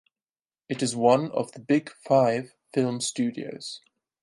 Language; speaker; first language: English; non-native, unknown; German